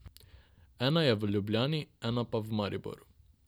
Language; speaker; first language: Slovenian; non-native, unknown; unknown